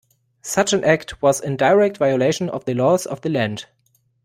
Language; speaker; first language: English; non-native, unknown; German